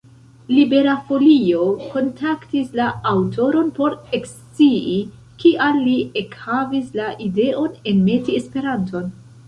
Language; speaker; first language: Esperanto; non-native, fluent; Central Kurdish